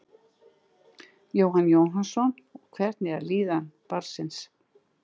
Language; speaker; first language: Icelandic; native; Icelandic